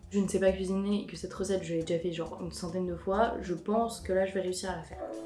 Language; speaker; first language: French; native; French